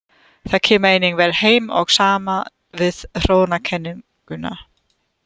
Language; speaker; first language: Icelandic; non-native, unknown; German